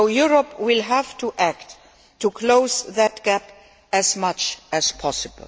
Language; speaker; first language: English; non-native, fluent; Luxembourgish